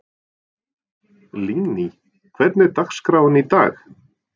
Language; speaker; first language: Icelandic; non-native, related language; Norwegian